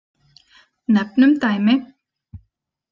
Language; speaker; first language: Icelandic; native; Icelandic